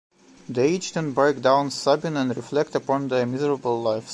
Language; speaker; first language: English; non-native, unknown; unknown